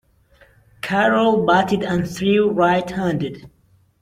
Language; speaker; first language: English; non-native, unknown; Central Kurdish